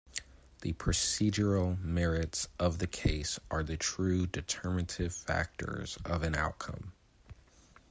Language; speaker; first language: English; native; English